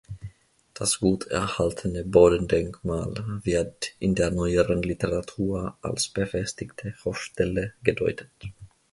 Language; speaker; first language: German; non-native, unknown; Finnish